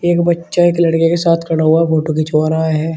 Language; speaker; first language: Hindi; native; Hindi